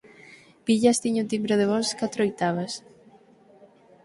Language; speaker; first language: Galician; native; Galician